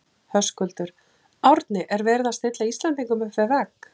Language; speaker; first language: Icelandic; native; Icelandic